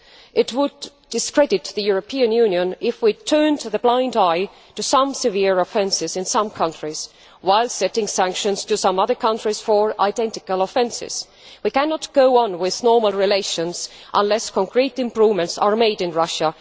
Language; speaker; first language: English; non-native, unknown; Estonian